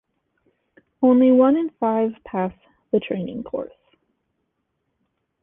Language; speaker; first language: English; native; English